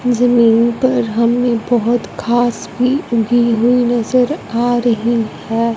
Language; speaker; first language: Hindi; non-native, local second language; Punjabi